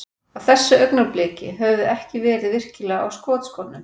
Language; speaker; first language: Icelandic; native; Icelandic